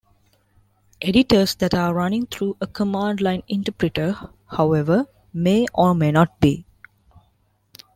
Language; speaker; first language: English; non-native, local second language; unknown